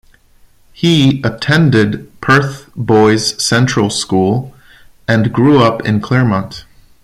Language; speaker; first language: English; non-native, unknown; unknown